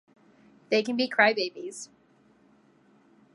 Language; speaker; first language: English; non-native, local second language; French